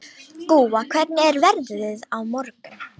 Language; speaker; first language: Icelandic; non-native, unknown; Romanian